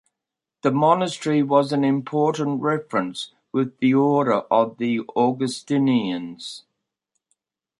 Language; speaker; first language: English; native; English